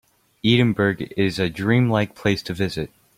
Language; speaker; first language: English; native; English